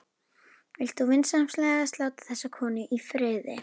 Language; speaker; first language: Icelandic; native; Icelandic